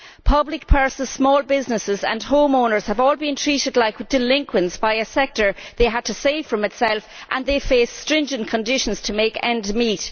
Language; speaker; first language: English; native; English